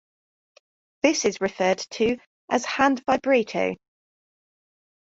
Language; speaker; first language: English; native; English